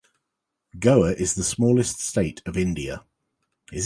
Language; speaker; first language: English; native; English